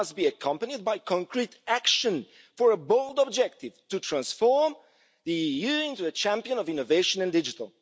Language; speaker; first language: English; non-native, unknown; Romanian